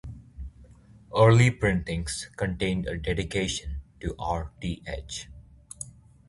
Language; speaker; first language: English; native; English